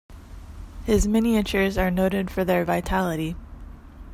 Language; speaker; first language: English; native; English